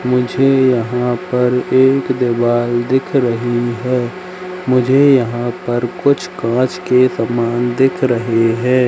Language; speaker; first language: Hindi; native; Hindi